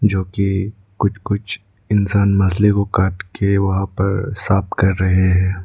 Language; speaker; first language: Hindi; non-native, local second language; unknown